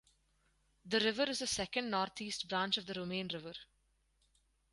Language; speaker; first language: English; non-native, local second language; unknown